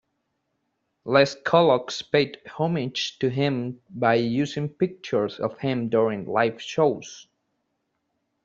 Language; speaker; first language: English; native; English